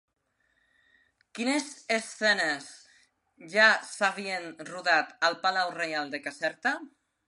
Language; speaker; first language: Catalan; non-native, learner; Spanish